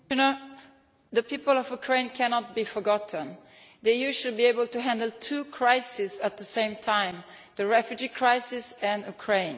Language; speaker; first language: English; non-native, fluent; Italian